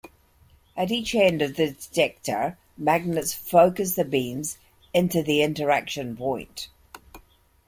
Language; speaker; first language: English; native; English